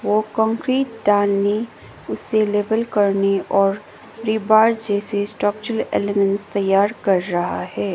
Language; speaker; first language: Hindi; non-native, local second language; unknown